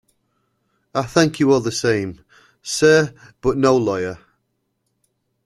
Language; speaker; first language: English; native; English